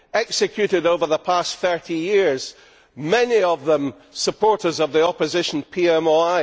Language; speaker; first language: English; native; English